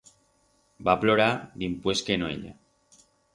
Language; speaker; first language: Aragonese; non-native, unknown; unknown